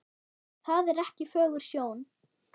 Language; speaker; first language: Icelandic; non-native, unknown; German